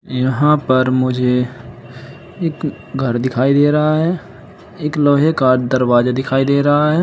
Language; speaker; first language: Hindi; native; Hindi